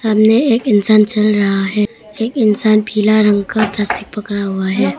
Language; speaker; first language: Hindi; non-native, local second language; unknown